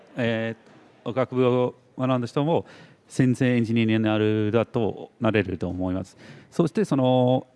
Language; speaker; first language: Japanese; non-native, fluent; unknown